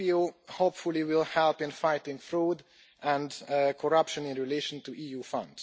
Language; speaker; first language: English; non-native, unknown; Hungarian